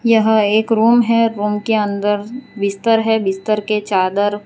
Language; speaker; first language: Hindi; non-native, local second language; Gujarati